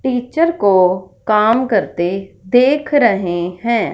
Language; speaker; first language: Hindi; non-native, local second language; Punjabi